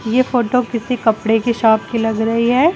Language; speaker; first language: Hindi; native; Hindi